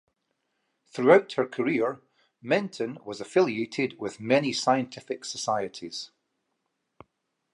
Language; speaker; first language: English; native; English